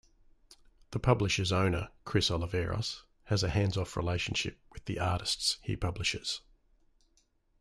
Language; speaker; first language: English; native; English